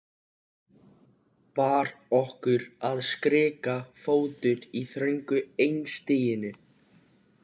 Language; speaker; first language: Icelandic; native; Icelandic